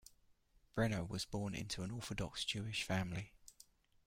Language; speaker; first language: English; native; English